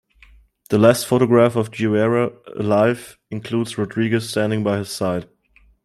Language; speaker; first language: English; non-native, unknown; German